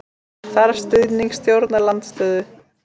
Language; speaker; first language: Icelandic; native; Icelandic